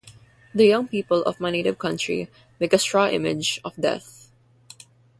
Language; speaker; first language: English; non-native, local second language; Filipino